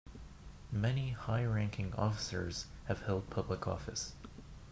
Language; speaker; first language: English; non-native, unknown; Japanese